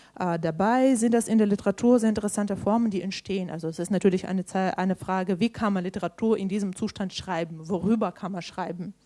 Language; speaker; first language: German; non-native, fluent; Ukrainian